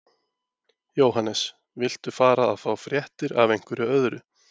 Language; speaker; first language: Icelandic; native; Icelandic